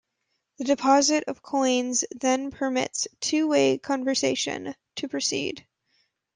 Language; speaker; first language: English; native; English